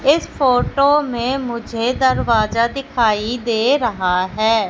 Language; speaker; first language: Hindi; native; Hindi